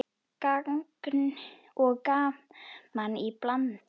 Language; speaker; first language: Icelandic; native; Icelandic